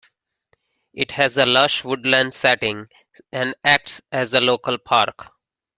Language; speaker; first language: English; native; English